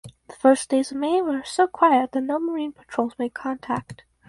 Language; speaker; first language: English; native; English